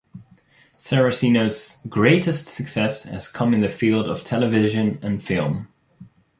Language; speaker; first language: English; non-native, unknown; Dutch